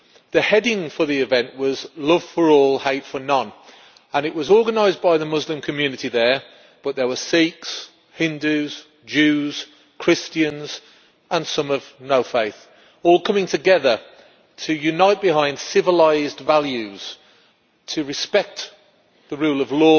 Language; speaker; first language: English; native; English